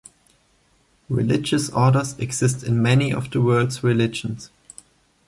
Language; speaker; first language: English; non-native, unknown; German